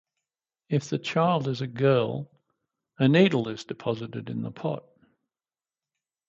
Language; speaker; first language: English; native; English